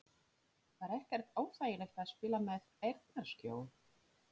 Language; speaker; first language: Icelandic; non-native, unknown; Polish